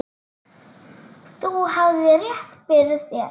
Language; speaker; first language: Icelandic; native; Icelandic